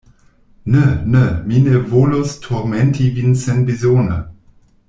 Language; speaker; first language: Esperanto; non-native, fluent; German